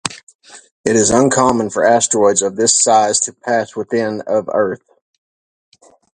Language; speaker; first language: English; native; English